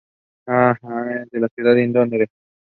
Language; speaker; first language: English; non-native, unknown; Spanish